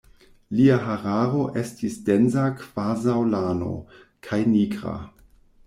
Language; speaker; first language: Esperanto; non-native, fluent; German